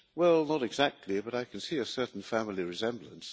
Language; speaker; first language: English; non-native, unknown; Hungarian